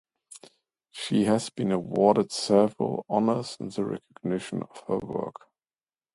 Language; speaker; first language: English; non-native, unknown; German